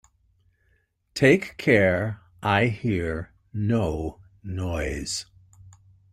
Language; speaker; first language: English; native; English